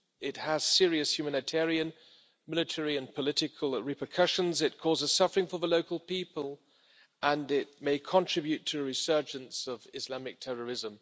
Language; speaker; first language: English; non-native, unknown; German